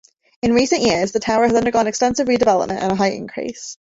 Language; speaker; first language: English; native; English